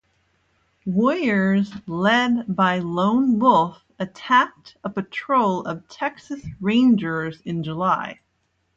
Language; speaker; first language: English; native; English